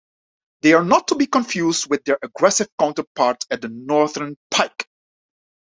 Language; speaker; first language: English; non-native, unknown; Dutch